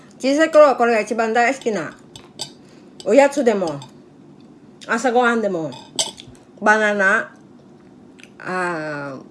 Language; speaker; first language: Japanese; non-native, fluent; Filipino